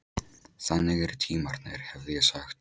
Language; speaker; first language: Icelandic; non-native, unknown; Polish